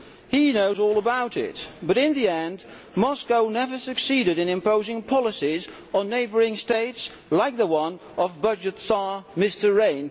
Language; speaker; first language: English; non-native, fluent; Dutch